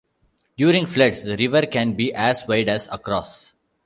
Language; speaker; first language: English; non-native, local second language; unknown